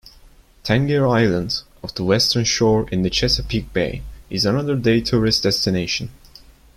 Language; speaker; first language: English; non-native, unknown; Turkish